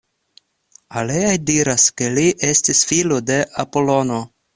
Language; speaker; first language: Esperanto; non-native, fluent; Russian